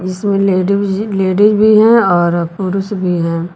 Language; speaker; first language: Hindi; native; Hindi